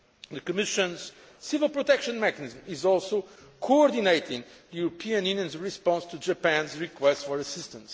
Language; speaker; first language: English; non-native, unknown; Portuguese